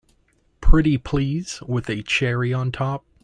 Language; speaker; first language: English; native; English